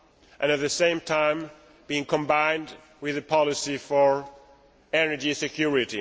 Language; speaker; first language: English; non-native, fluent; Swedish